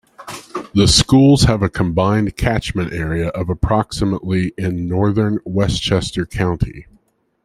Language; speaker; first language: English; native; English